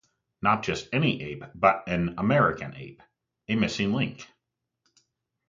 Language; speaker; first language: English; native; English